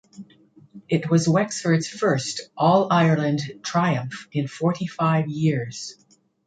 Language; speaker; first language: English; native; English